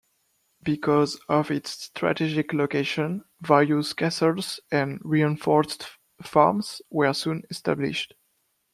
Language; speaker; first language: English; non-native, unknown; French